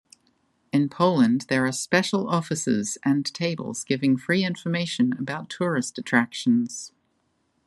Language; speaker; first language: English; native; English